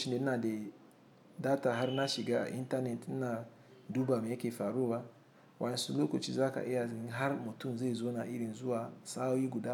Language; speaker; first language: Hausa; non-native, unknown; Igbo